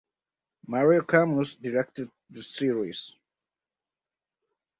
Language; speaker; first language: English; native; English